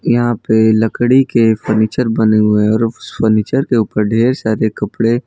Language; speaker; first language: Hindi; non-native, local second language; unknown